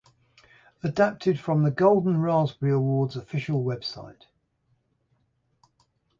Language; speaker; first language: English; native; English